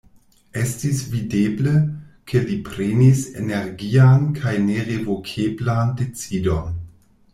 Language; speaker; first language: Esperanto; non-native, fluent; German